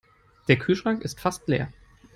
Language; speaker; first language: English; non-native, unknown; German